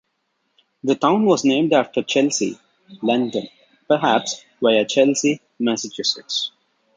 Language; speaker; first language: English; non-native, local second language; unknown